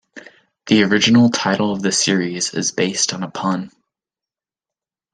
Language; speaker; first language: English; native; English